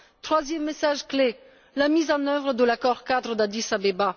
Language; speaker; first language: French; non-native, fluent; Bulgarian